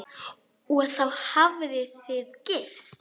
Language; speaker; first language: Icelandic; non-native, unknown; Polish